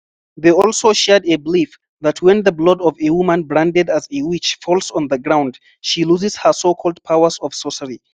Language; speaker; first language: English; non-native, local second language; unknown